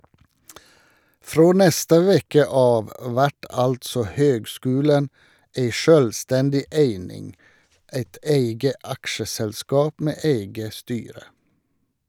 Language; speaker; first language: Norwegian; non-native, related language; Swedish